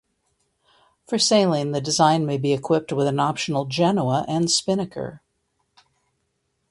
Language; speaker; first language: English; native; English